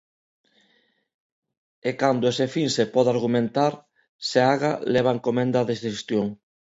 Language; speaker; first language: Galician; non-native, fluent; Spanish